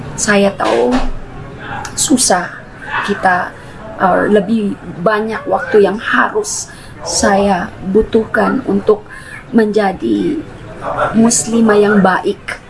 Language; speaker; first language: Indonesian; non-native, fluent; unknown